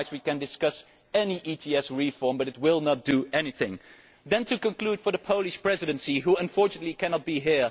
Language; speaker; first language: English; non-native, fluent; Dutch